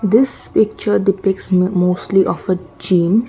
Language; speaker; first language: English; non-native, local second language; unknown